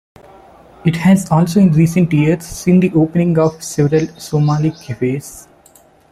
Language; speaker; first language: English; non-native, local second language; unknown